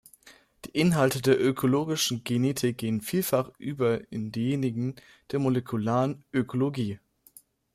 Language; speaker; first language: German; native; German